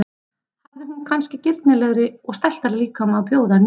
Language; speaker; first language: Icelandic; native; Icelandic